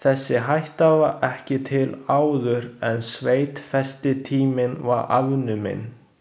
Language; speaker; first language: Icelandic; non-native, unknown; Chinese